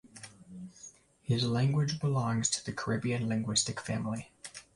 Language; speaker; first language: English; native; English